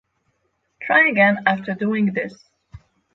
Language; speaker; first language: English; non-native, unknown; Polish